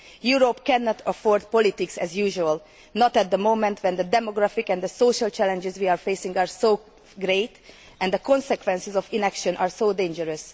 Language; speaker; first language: English; non-native, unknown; Hungarian